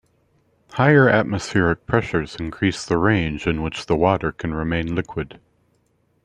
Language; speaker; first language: English; native; English